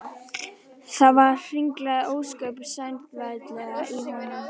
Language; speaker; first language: Icelandic; native; Icelandic